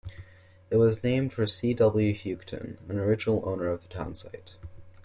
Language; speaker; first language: English; native; English